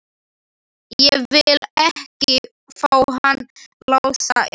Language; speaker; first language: Icelandic; non-native, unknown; Slovak